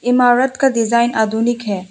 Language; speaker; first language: Hindi; non-native, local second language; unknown